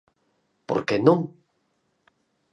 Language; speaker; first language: Galician; native; Galician